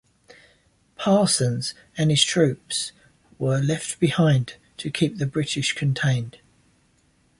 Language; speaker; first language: English; native; English